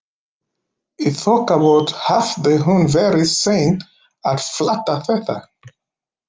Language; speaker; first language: Icelandic; non-native, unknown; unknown